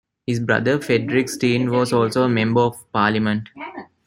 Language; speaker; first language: English; non-native, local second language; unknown